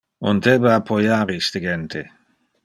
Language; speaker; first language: Interlingua; non-native, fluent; Dutch